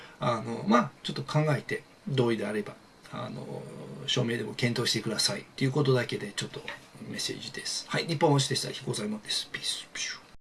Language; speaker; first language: Japanese; non-native, fluent; English